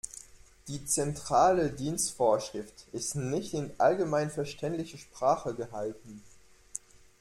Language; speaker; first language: German; non-native, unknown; French